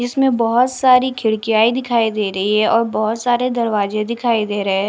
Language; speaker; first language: Hindi; non-native, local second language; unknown